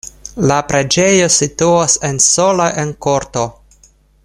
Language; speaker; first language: Esperanto; non-native, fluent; Russian